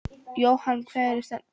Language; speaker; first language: Icelandic; non-native, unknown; Polish